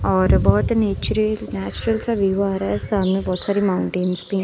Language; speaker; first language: Hindi; non-native, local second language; Punjabi